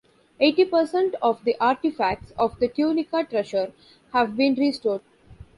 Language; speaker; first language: English; non-native, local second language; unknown